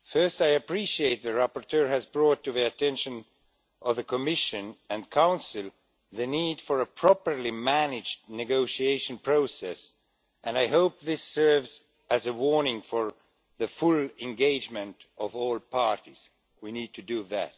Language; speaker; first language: English; non-native, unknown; Estonian